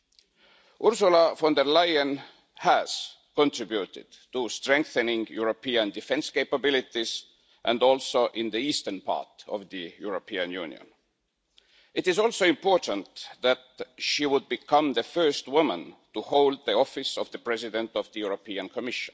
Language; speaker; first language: English; non-native, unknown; Estonian